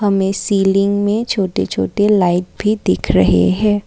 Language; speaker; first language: Hindi; non-native, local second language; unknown